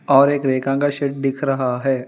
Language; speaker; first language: Hindi; non-native, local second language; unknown